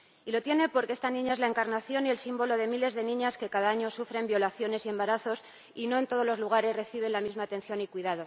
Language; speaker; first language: Spanish; native; Spanish